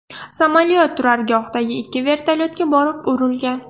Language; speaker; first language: Uzbek; non-native, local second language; Russian